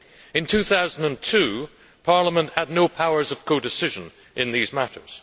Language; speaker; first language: English; native; English